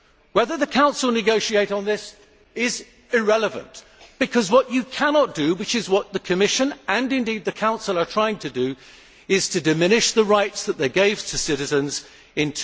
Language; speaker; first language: English; native; English